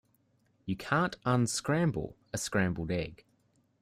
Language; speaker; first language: English; native; English